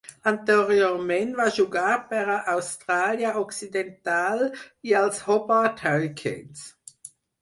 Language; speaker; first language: Catalan; non-native, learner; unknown